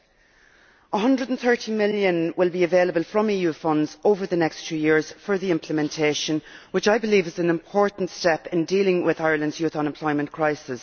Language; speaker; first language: English; native; English